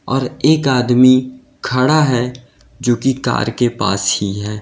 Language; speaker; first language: Hindi; native; Hindi